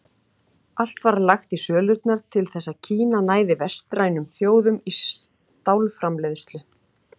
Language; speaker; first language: Icelandic; native; Icelandic